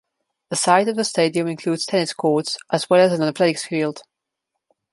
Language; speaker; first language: English; non-native, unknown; Slovenian